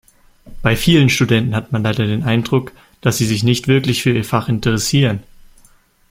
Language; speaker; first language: German; native; German